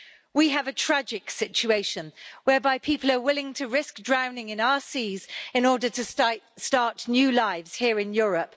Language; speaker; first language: English; native; English